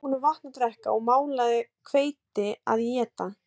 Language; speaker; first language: Icelandic; native; Icelandic